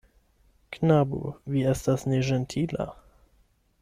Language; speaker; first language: Esperanto; non-native, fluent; German